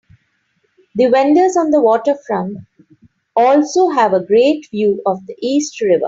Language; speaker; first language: English; non-native, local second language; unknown